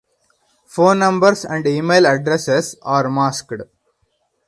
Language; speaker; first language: English; non-native, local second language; Hindi